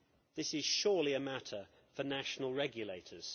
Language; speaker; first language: English; native; English